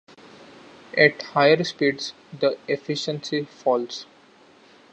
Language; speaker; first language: English; non-native, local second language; Marathi